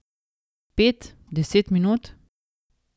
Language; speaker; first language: Slovenian; native; Slovenian